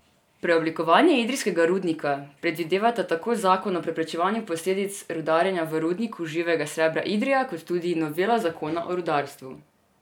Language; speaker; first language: Slovenian; non-native, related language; Serbian